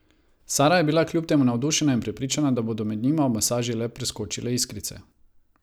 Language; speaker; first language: Slovenian; non-native, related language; Croatian